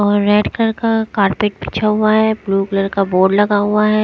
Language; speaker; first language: Hindi; native; Hindi